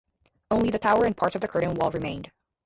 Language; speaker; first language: English; native; English